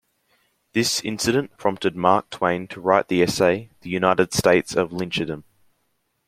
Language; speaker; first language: English; native; English